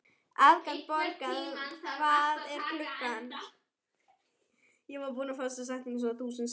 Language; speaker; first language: Icelandic; non-native, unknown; German